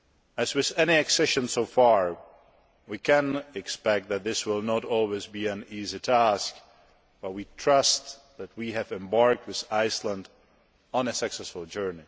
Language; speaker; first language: English; non-native, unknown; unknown